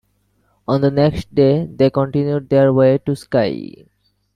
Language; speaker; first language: English; non-native, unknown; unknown